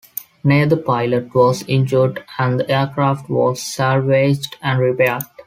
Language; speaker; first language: English; non-native, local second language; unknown